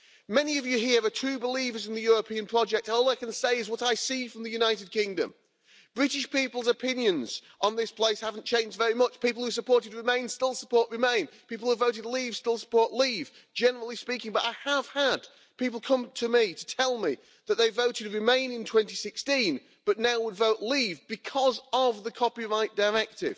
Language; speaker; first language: English; native; English